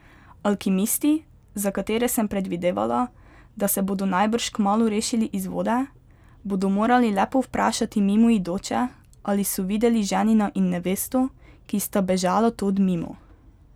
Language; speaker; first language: Slovenian; native; Slovenian